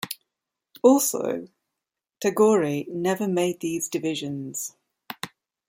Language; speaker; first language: English; native; English